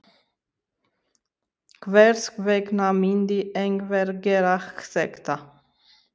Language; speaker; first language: Icelandic; non-native, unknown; Romanian